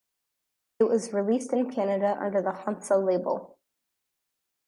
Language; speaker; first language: English; native; English